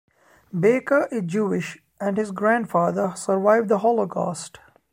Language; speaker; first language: English; non-native, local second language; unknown